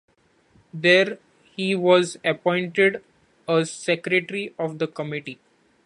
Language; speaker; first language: English; non-native, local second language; Marathi